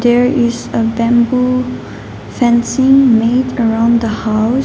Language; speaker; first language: English; non-native, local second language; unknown